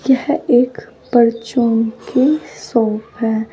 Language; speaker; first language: Hindi; native; Hindi